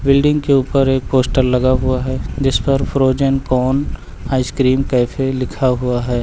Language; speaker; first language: Hindi; native; Hindi